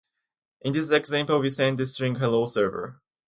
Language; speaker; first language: English; native; English